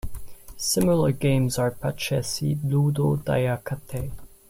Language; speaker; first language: English; non-native, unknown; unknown